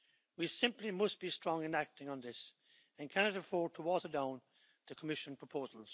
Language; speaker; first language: English; native; English